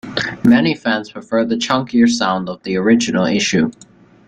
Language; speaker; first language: English; native; English